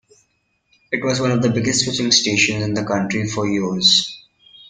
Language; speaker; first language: English; non-native, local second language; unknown